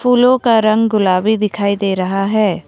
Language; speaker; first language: Hindi; non-native, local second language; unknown